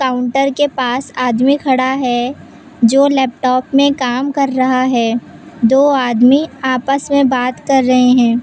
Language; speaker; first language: Hindi; native; Hindi